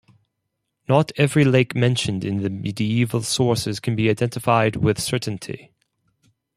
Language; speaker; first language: English; non-native, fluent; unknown